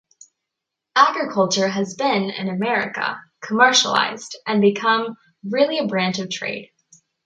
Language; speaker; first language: English; native; English